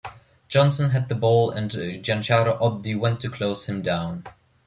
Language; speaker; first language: English; non-native, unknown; German